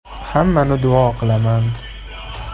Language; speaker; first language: Uzbek; native; Uzbek